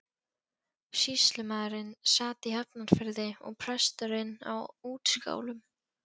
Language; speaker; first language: Icelandic; non-native, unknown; Polish